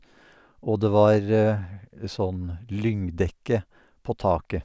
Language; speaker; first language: Norwegian; native; Norwegian